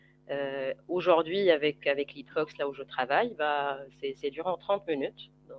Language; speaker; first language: French; non-native, local second language; Arabic